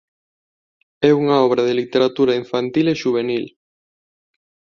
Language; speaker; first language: Galician; non-native, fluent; Spanish